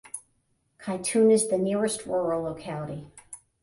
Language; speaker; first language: English; native; English